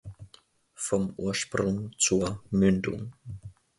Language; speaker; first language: German; non-native, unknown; Finnish